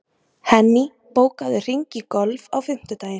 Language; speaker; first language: Icelandic; native; Icelandic